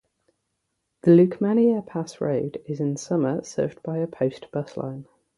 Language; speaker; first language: English; native; English